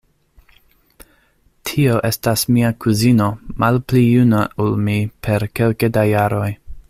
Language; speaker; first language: Esperanto; non-native, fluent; English